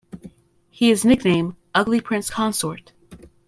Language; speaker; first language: English; native; English